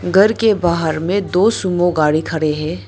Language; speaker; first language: Hindi; non-native, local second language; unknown